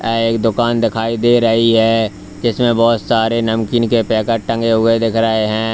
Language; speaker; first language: Hindi; native; Hindi